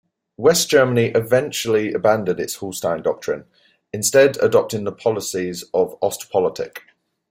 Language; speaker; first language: English; native; English